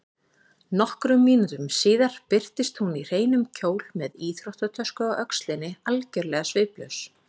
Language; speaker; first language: Icelandic; native; Icelandic